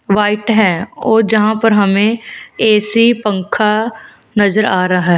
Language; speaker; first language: Hindi; non-native, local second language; Punjabi